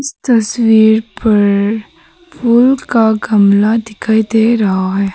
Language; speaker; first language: Hindi; non-native, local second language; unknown